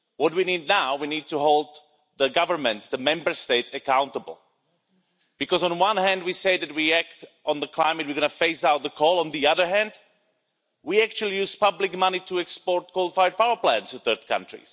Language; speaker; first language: English; non-native, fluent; Slovak